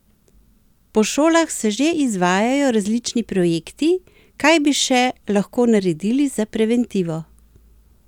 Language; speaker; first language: Slovenian; native; Slovenian